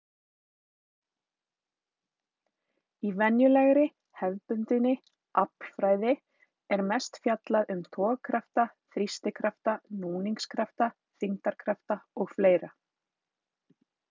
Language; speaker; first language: Icelandic; native; Icelandic